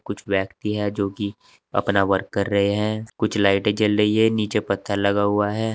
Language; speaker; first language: Hindi; native; Hindi